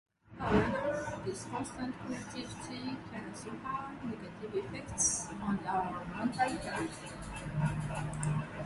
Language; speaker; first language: English; non-native, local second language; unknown